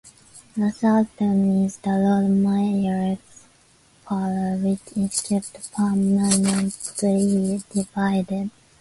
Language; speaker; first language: English; non-native, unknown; Japanese